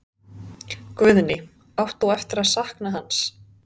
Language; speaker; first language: Icelandic; native; Icelandic